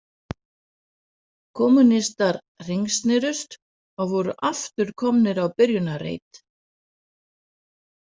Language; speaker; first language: Icelandic; non-native, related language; Danish